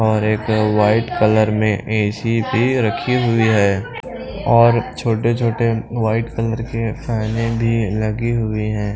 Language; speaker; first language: Hindi; non-native, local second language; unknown